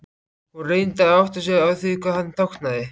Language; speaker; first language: Icelandic; native; Icelandic